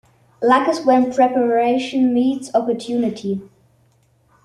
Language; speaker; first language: English; non-native, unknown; German